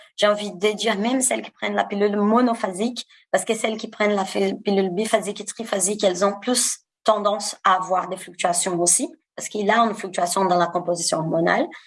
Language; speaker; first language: French; non-native, fluent; Portuguese